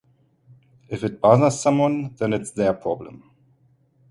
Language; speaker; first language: English; native; English